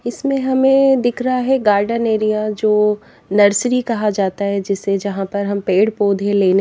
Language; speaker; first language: Hindi; native; Hindi